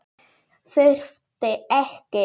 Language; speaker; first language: Icelandic; non-native, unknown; Polish